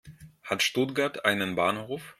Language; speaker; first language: German; non-native, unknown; Russian